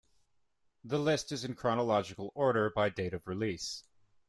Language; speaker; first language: English; native; English